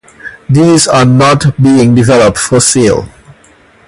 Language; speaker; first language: English; native; English